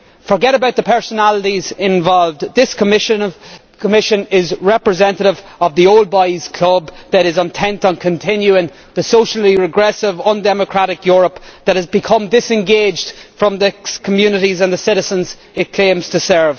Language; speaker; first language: English; native; English